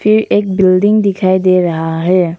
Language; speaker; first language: Hindi; non-native, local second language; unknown